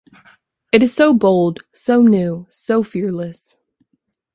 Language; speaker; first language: English; native; English